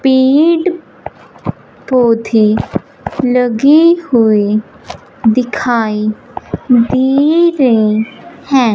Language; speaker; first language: Hindi; non-native, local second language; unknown